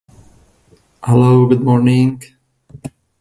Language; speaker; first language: English; non-native, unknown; Central Kurdish